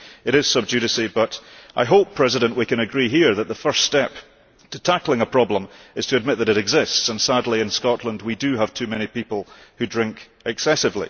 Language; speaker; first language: English; early bilingual, heritage; English